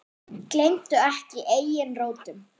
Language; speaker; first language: Icelandic; non-native, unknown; German